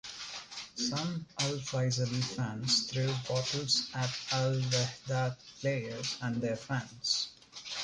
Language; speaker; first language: English; non-native, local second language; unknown